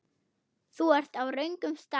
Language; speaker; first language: Icelandic; non-native, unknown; German